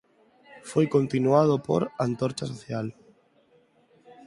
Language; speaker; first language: Galician; non-native, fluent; Spanish